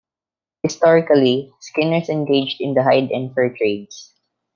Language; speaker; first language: English; non-native, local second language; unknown